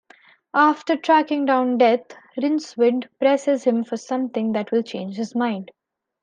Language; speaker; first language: English; non-native, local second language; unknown